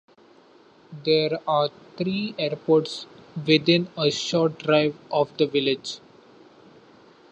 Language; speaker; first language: English; non-native, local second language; Marathi